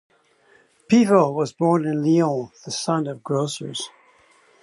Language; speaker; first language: English; native; English